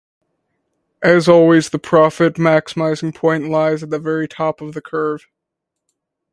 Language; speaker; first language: English; native; English